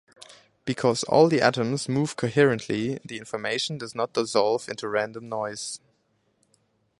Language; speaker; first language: English; non-native, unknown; German